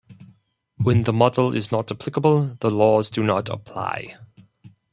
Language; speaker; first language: English; non-native, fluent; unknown